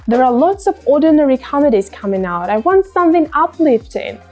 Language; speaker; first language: English; non-native, fluent; Russian